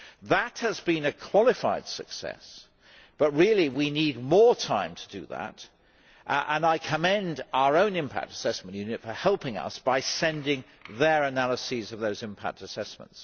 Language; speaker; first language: English; native; English